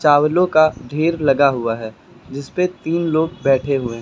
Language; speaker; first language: Hindi; native; Hindi